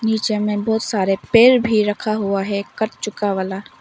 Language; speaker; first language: Hindi; non-native, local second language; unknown